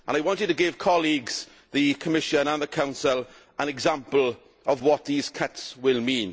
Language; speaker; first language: English; native; English